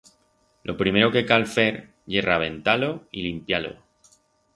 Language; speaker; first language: Aragonese; non-native, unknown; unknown